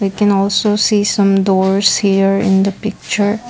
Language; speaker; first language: English; non-native, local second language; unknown